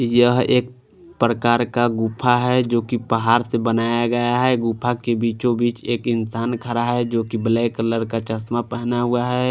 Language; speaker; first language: Hindi; non-native, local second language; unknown